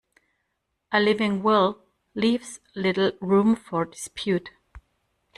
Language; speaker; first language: English; non-native, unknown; German